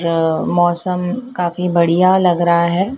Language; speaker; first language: Hindi; native; Hindi